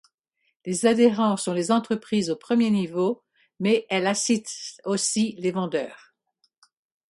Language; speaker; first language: French; non-native, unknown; English